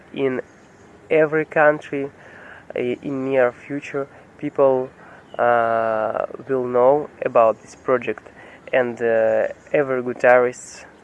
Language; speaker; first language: English; non-native, learner; Russian